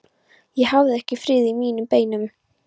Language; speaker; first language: Icelandic; non-native, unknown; Polish